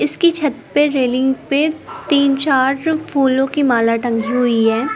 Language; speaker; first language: Hindi; native; Hindi